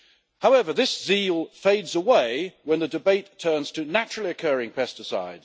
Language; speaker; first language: English; native; English